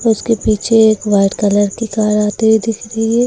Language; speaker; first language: Hindi; native; Hindi